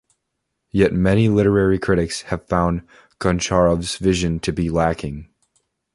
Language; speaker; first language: English; native; English